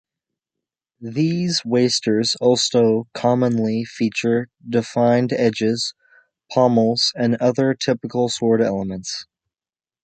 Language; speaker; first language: English; native; English